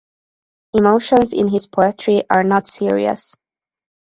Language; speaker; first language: English; non-native, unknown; Hungarian